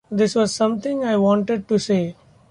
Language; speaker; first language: English; non-native, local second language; Marathi